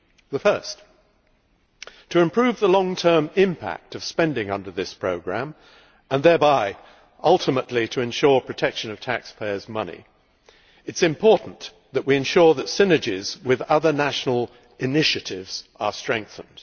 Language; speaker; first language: English; native; English